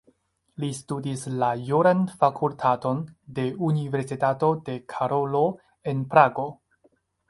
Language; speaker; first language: Esperanto; non-native, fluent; Chinese